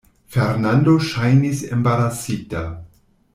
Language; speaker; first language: Esperanto; non-native, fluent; German